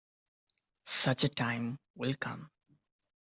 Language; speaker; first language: English; non-native, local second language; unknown